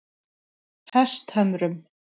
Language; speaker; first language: Icelandic; native; Icelandic